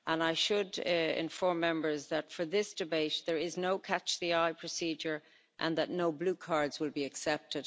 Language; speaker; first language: English; native; English